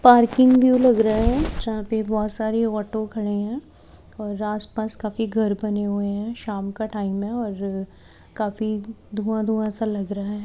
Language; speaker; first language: Hindi; native; Hindi